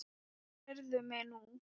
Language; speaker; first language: Icelandic; non-native, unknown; Thai